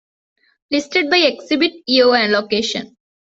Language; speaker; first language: English; non-native, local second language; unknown